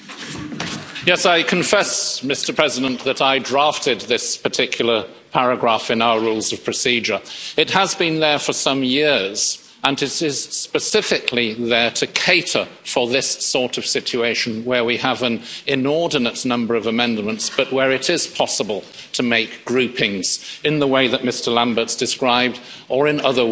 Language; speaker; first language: English; native; English